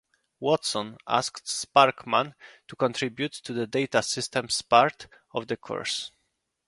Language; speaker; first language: English; non-native, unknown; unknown